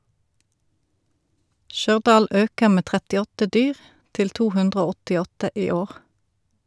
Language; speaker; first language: Norwegian; native; Norwegian